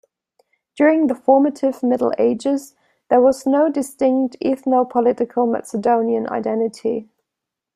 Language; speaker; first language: English; non-native, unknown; German